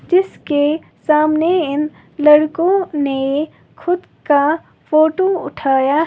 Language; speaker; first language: Hindi; native; Hindi